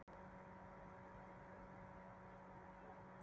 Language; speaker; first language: Icelandic; native; Icelandic